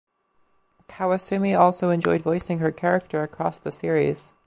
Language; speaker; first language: English; native; English